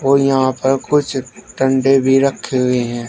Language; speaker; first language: Hindi; native; Hindi